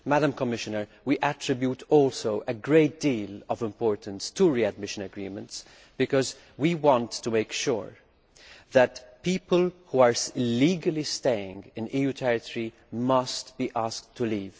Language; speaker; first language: English; non-native, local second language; Maltese